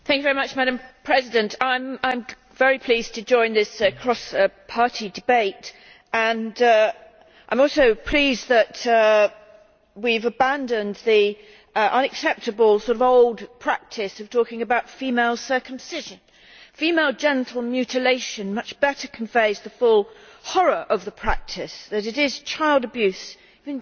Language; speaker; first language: English; native; English